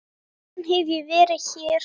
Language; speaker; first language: Icelandic; native; Icelandic